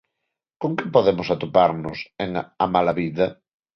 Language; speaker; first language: Galician; non-native, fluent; Spanish